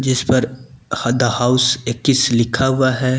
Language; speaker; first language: Hindi; native; Hindi